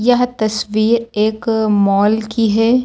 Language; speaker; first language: Hindi; native; Hindi